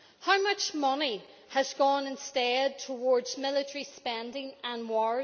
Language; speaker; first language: English; native; English